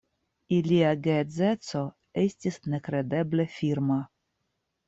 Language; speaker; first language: Esperanto; non-native, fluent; Russian